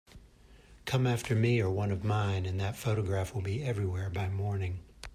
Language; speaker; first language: English; native; English